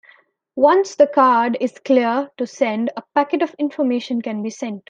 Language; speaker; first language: English; non-native, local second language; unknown